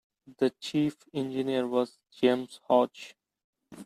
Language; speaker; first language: English; non-native, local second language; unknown